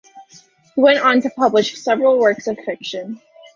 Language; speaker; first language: English; native; English